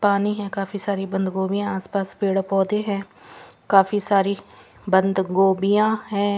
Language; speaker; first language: Hindi; non-native, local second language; Punjabi